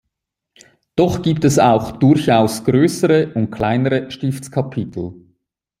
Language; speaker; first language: German; native; German